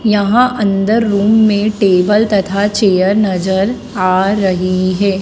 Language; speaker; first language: Hindi; native; Hindi